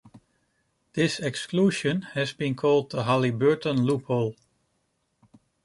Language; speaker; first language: English; non-native, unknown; Dutch